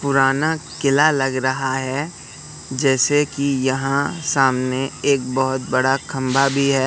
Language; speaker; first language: Hindi; native; Hindi